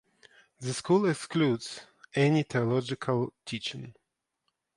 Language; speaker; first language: English; non-native, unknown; Ukrainian